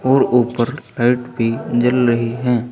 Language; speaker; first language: Hindi; native; Hindi